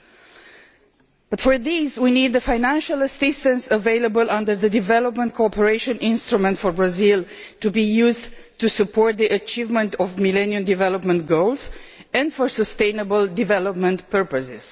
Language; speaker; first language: English; non-native, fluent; Romanian